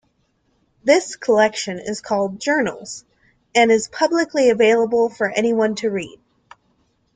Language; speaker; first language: English; native; English